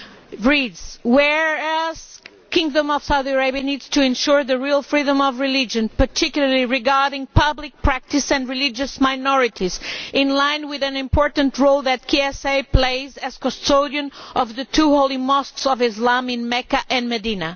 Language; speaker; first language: English; non-native, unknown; Portuguese